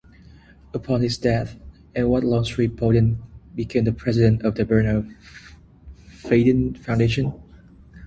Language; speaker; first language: English; native; English